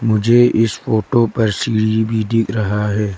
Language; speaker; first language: Hindi; non-native, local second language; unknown